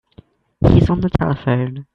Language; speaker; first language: English; native; English